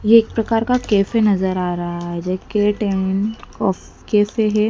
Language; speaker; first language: Hindi; native; Hindi